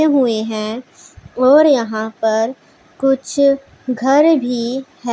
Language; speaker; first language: Hindi; non-native, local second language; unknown